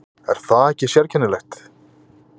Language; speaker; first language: Icelandic; native; Icelandic